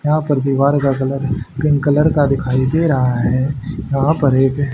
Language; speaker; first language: Hindi; native; Hindi